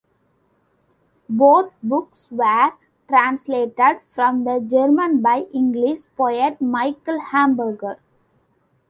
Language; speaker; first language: English; non-native, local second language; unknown